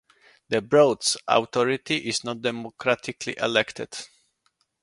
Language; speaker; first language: English; non-native, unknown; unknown